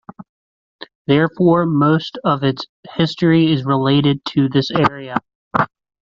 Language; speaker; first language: English; native; English